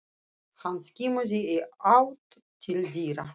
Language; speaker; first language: Icelandic; non-native, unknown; Russian